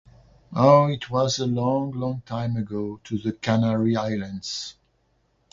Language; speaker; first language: English; non-native, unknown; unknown